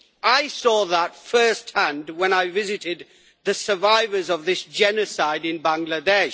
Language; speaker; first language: English; native; English